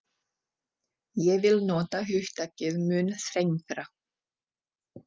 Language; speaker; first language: Icelandic; non-native, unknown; Czech